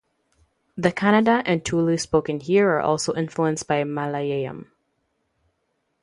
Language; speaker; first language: English; non-native, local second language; French